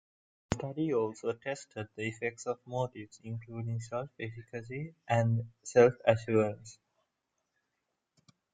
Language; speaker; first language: English; non-native, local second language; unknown